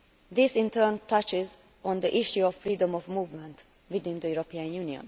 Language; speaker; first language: English; non-native, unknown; Hungarian